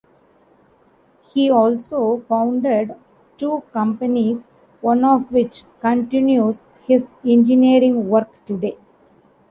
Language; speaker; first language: English; non-native, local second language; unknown